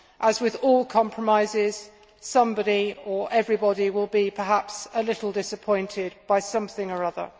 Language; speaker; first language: English; native; English